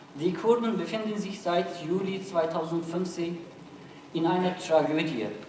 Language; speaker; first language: German; non-native, fluent; Turkish